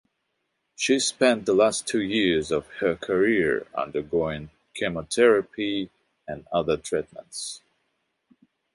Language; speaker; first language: English; non-native, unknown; Russian